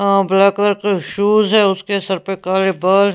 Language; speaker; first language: Hindi; non-native, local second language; Punjabi